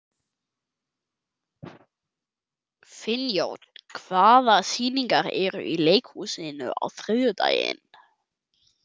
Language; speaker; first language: Icelandic; non-native, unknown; German